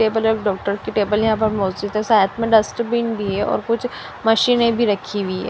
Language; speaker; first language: Hindi; non-native, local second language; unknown